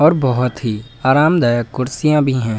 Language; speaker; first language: Hindi; native; Hindi